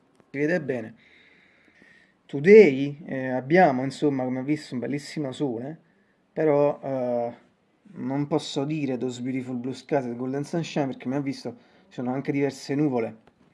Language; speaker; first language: Italian; native; Italian